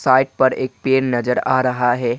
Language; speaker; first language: Hindi; non-native, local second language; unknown